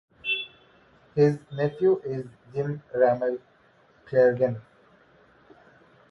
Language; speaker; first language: English; non-native, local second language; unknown